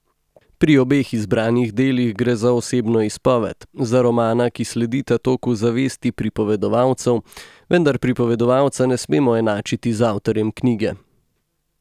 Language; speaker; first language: Slovenian; native; Slovenian